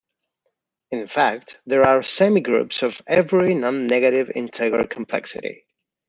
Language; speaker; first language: English; non-native, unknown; Spanish